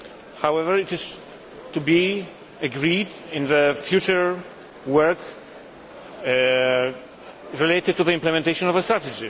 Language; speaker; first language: English; non-native, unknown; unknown